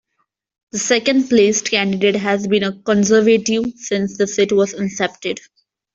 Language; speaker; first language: English; non-native, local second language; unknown